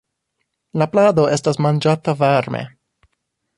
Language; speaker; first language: Esperanto; non-native, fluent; English